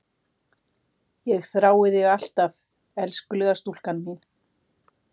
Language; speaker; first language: Icelandic; native; Icelandic